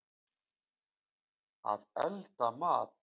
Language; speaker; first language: Icelandic; native; Icelandic